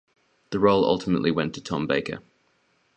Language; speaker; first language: English; native; English